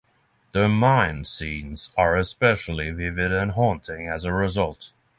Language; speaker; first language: English; non-native, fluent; Norwegian